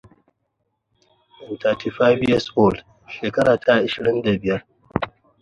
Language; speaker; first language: English; non-native, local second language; Hausa